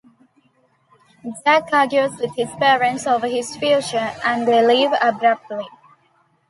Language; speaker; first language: English; non-native, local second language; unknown